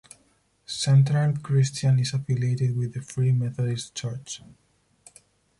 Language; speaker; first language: English; non-native, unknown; Spanish